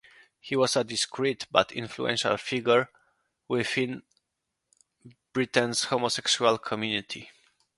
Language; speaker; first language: English; non-native, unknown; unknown